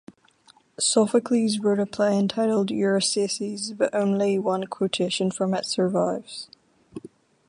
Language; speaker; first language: English; native; English